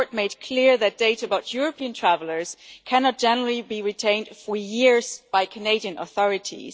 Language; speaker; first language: English; non-native, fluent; German